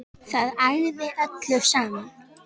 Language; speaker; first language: Icelandic; native; Icelandic